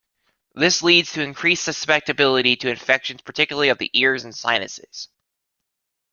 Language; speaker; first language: English; native; English